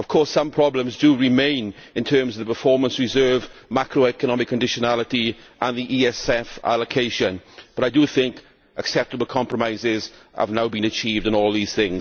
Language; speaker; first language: English; native; English